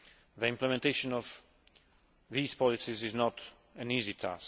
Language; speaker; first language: English; non-native, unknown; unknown